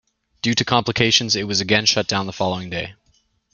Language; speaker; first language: English; native; English